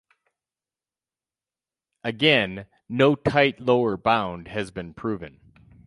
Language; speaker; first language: English; native; English